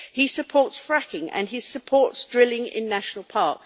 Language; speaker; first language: English; native; English